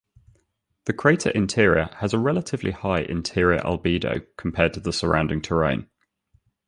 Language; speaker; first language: English; native; English